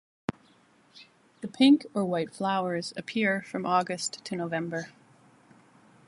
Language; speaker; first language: English; native; English